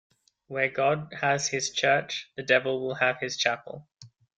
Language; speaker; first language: English; native; English